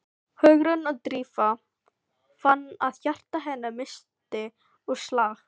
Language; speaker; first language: Icelandic; non-native, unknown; Filipino